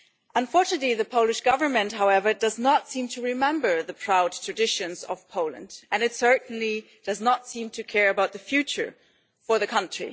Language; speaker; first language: English; non-native, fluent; German